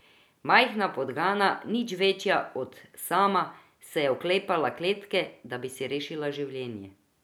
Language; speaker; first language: Slovenian; non-native, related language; Croatian